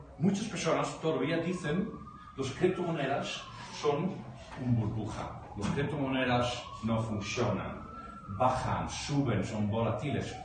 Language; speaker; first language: Spanish; non-native, fluent; Dutch